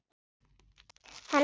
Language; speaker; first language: Icelandic; native; Icelandic